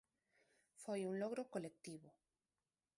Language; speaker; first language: Galician; non-native, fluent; Spanish